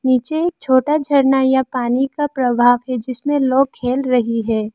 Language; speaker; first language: Hindi; non-native, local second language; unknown